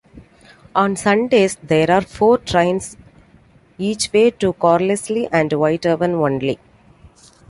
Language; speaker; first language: English; non-native, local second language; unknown